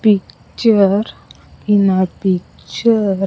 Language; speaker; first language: English; non-native, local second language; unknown